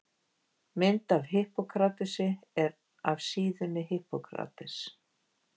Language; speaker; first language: Icelandic; native; Icelandic